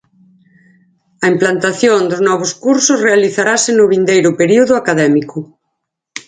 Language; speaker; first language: Galician; native; Galician